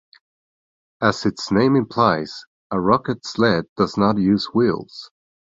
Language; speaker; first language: English; non-native, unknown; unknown